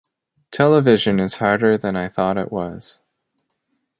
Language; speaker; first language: English; native; English